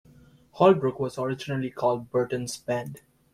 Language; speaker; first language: English; native; English